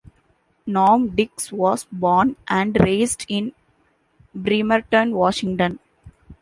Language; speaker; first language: English; non-native, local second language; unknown